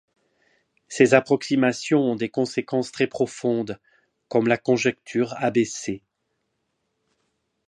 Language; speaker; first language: French; native; French